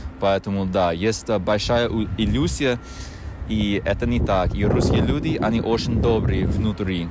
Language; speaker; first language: Russian; non-native, fluent; English